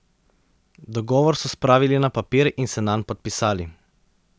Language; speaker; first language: Slovenian; native; Slovenian